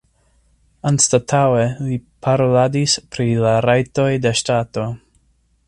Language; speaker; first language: Esperanto; non-native, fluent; English